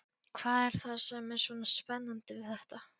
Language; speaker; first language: Icelandic; non-native, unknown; Polish